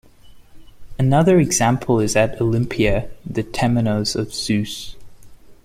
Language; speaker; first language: English; non-native, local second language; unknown